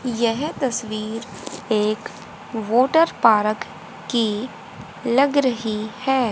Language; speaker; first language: Hindi; native; Hindi